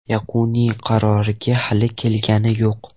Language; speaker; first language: Uzbek; non-native, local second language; Russian